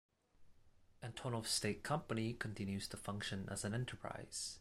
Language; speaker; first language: English; non-native, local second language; Cantonese